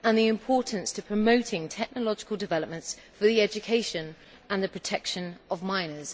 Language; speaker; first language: English; native; English